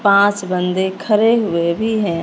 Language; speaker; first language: Hindi; non-native, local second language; Punjabi